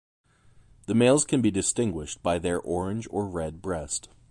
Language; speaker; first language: English; native; English